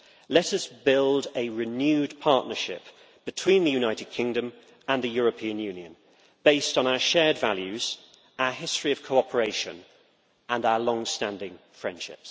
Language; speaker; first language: English; native; English